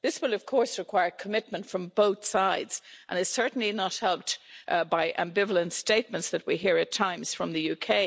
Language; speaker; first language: English; native; English